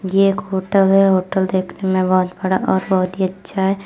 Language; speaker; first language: Hindi; native; Hindi